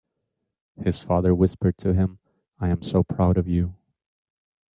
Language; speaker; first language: English; native; English